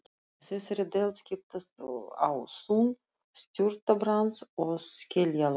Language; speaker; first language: Icelandic; non-native, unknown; Russian